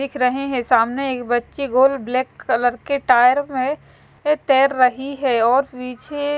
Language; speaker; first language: Hindi; non-native, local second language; Punjabi